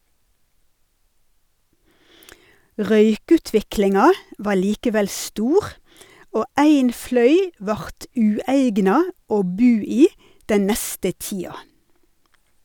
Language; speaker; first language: Norwegian; native; Norwegian